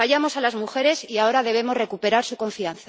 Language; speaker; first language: Spanish; native; Spanish